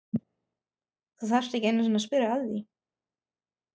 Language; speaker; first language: Icelandic; non-native, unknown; German